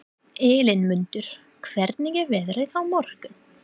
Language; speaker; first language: Icelandic; non-native, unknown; English